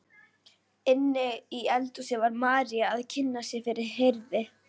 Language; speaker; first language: Icelandic; native; Icelandic